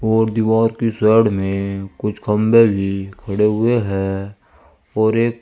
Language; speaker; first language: Hindi; native; Hindi